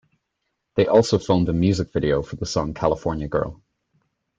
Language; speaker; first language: English; native; English